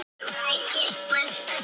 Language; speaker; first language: Icelandic; non-native, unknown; Thai